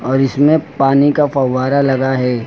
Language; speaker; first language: Hindi; native; Hindi